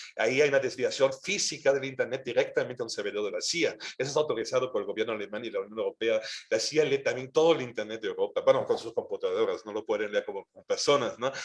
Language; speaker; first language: Spanish; non-native, fluent; German